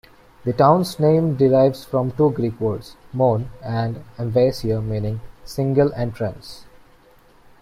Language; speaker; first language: English; non-native, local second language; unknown